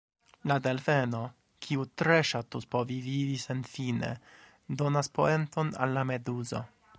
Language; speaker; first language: Esperanto; non-native, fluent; English